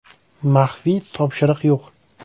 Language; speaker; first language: Uzbek; native; Uzbek